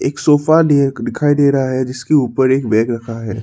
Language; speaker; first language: Hindi; non-native, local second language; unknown